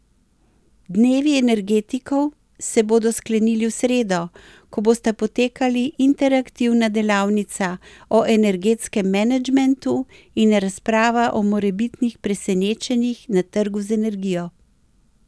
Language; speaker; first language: Slovenian; native; Slovenian